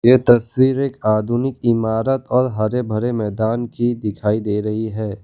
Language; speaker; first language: Hindi; non-native, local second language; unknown